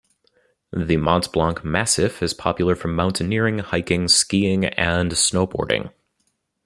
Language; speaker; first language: English; native; English